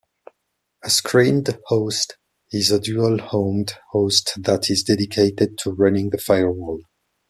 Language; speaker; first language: English; non-native, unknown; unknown